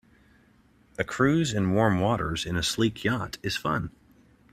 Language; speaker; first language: English; native; English